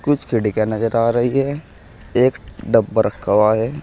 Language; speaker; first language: Hindi; native; Hindi